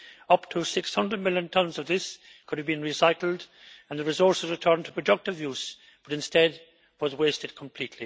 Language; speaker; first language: English; native; English